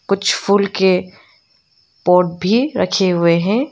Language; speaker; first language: Hindi; non-native, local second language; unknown